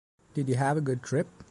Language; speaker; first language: English; non-native, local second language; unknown